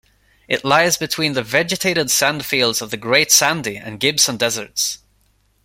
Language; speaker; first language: English; non-native, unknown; Swedish